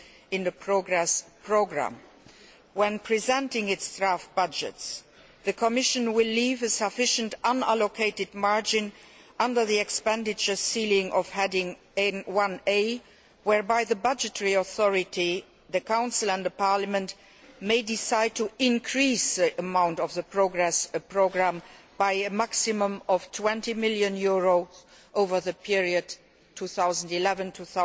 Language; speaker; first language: English; non-native, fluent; Luxembourgish